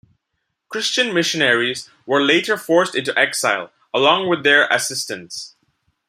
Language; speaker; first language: English; non-native, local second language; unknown